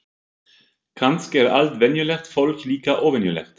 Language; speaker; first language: Icelandic; non-native, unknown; German